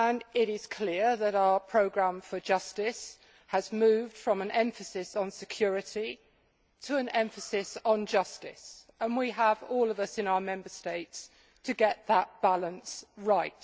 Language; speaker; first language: English; native; English